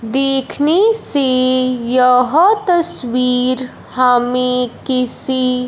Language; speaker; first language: Hindi; non-native, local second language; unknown